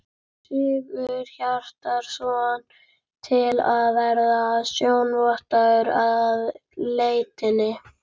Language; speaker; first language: Icelandic; native; Icelandic